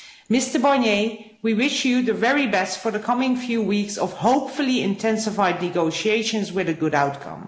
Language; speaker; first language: English; non-native, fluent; Dutch